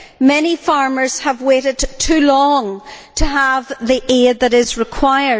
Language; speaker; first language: English; native; English